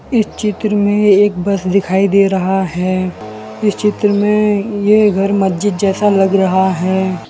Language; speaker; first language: Hindi; non-native, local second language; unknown